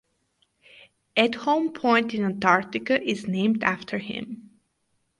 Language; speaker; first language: English; non-native, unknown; Bulgarian